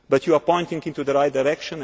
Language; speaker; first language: English; non-native, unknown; Slovenian